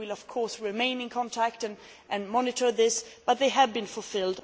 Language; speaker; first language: English; non-native, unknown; Swedish